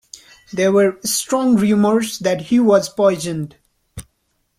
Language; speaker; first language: English; non-native, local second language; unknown